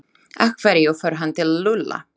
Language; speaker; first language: Icelandic; non-native, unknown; Slovak